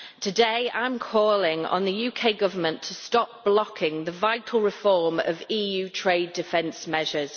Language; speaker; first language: English; native; English